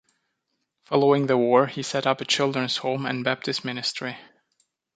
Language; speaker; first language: English; native; English